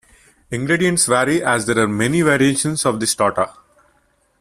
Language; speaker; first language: English; non-native, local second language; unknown